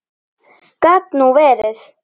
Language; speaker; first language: Icelandic; native; Icelandic